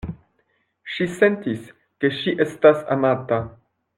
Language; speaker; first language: Esperanto; non-native, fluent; French